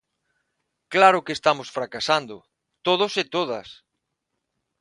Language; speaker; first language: Galician; non-native, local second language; Spanish